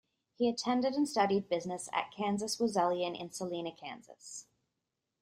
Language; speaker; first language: English; native; English